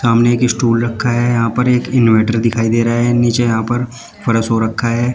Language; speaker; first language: Hindi; native; Hindi